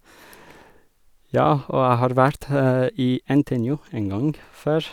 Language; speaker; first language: Norwegian; non-native, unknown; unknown